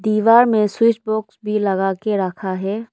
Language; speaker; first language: Hindi; non-native, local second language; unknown